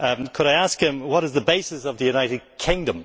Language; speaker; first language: English; native; English